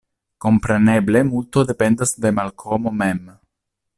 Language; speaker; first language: Esperanto; non-native, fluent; Italian